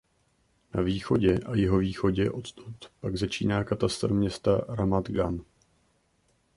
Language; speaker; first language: Czech; native; Czech